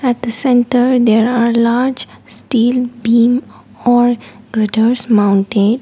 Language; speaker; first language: English; non-native, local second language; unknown